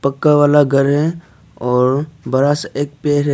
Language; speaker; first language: Hindi; early bilingual, other home language; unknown